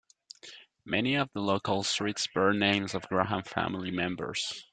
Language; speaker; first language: English; non-native, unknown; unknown